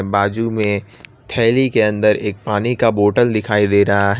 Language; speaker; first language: Hindi; non-native, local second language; Gujarati